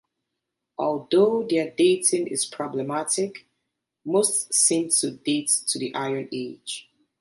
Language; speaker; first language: English; native; English